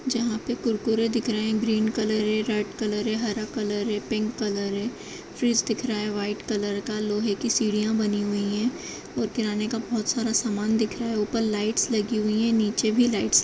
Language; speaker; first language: Hindi; native; Hindi